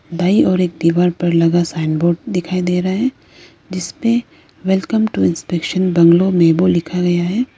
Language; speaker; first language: Hindi; non-native, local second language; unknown